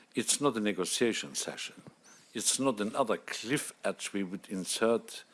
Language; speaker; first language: English; non-native, fluent; Luxembourgish